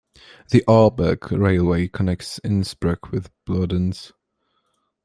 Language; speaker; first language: English; non-native, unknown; Polish